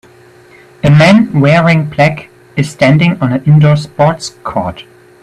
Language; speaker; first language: English; non-native, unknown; German